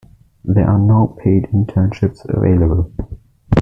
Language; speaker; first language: English; non-native, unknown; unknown